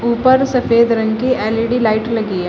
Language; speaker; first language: Hindi; native; Hindi